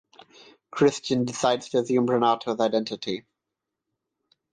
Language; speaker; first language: English; non-native, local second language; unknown